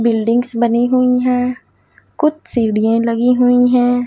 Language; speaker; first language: Hindi; non-native, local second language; Punjabi